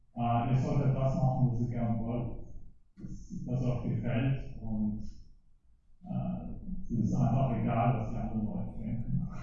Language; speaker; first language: German; early bilingual, heritage; German